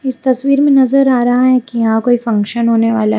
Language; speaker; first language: Hindi; native; Hindi